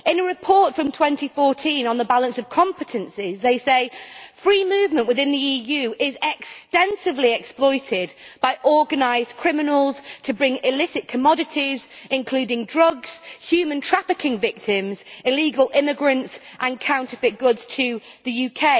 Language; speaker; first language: English; native; English